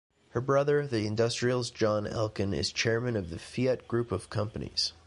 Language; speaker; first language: English; native; English